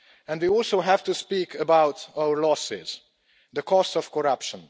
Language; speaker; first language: English; non-native, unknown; Hungarian